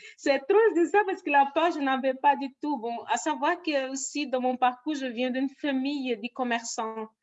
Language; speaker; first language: French; non-native, fluent; Portuguese